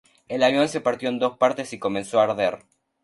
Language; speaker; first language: Spanish; native; Spanish